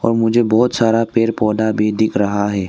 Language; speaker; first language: Hindi; non-native, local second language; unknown